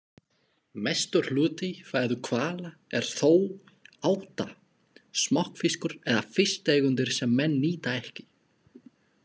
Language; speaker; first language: Icelandic; non-native, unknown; Slovak